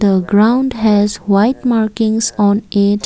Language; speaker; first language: English; non-native, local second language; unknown